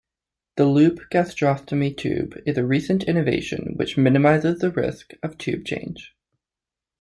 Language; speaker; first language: English; native; English